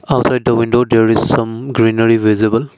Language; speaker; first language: English; non-native, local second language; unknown